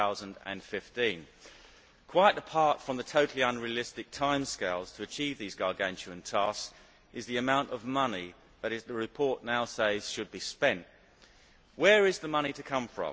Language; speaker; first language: English; native; English